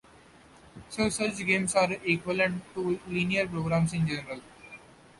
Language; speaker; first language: English; non-native, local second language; Marathi